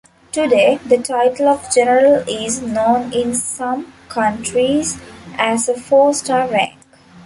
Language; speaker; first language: English; non-native, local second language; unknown